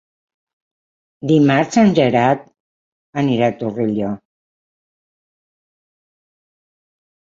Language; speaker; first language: Catalan; non-native, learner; Spanish